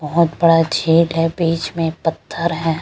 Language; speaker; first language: Hindi; non-native, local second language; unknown